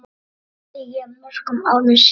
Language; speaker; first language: Icelandic; native; Icelandic